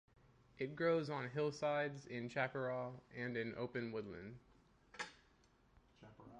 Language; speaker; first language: English; native; English